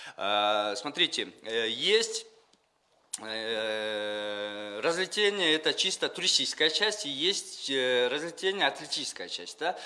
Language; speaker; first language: Russian; non-native, local second language; Kyrgyz